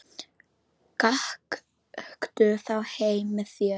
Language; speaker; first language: Icelandic; non-native, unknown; Polish